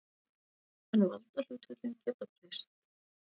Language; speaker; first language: Icelandic; native; Icelandic